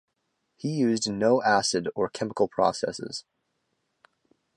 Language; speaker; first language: English; native; English